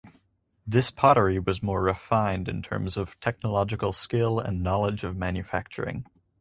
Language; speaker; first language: English; native; English